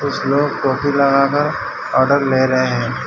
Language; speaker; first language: Hindi; non-native, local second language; Gujarati